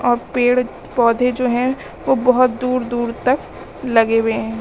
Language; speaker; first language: Hindi; native; Hindi